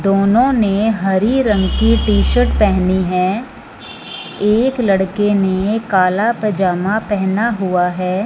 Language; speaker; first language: Hindi; non-native, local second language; Punjabi